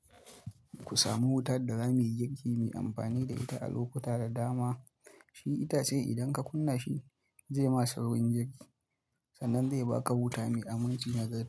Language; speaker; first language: Hausa; native; Hausa